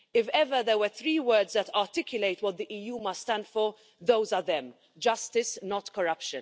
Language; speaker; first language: English; non-native, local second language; Maltese